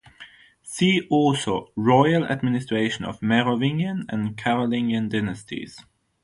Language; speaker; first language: English; non-native, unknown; German